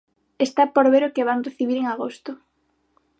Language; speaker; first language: Galician; non-native, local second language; Spanish